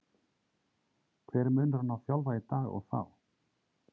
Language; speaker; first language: Icelandic; native; Icelandic